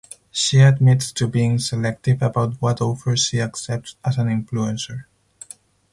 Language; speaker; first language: English; non-native, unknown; Spanish